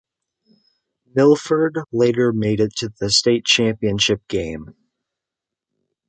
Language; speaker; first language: English; native; English